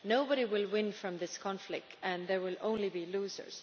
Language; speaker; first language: English; non-native, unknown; Estonian